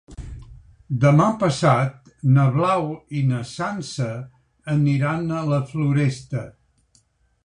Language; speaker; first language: Catalan; native; Catalan